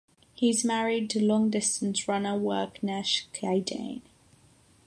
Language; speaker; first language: English; non-native, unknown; Catalan